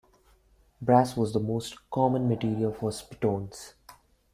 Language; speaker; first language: English; non-native, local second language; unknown